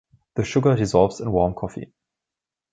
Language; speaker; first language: English; non-native, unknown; German